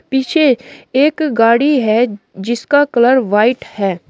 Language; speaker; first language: Hindi; native; Hindi